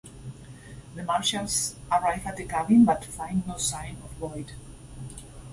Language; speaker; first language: English; non-native, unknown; Basque